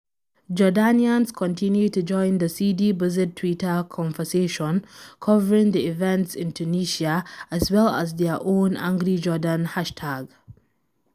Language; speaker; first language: English; non-native, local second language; Hausa